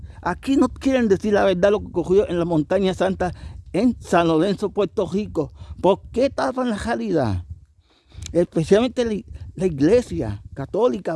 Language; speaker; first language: Spanish; native; Spanish